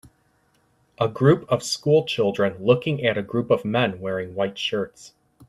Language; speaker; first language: English; native; English